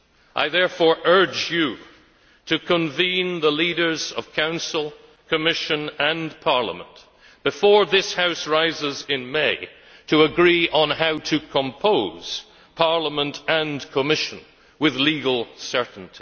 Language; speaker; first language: English; native; English